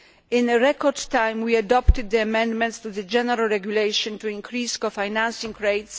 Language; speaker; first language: English; non-native, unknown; Polish